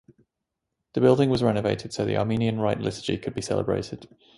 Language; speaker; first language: English; native; English